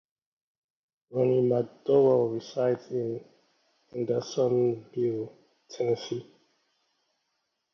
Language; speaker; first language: English; non-native, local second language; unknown